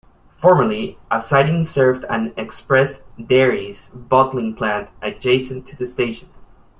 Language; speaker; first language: English; non-native, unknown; Spanish